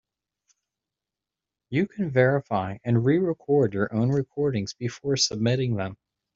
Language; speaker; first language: English; native; English